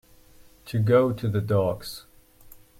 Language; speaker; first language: English; native; English